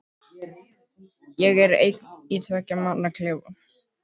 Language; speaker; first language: Icelandic; native; Icelandic